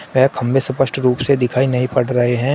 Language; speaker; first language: Hindi; native; Hindi